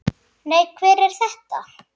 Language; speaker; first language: Icelandic; native; Icelandic